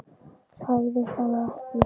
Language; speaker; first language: Icelandic; native; Icelandic